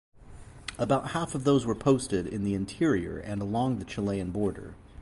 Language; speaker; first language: English; native; English